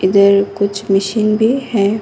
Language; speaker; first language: Hindi; non-native, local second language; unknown